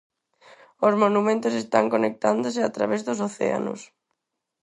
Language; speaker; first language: Galician; non-native, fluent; Spanish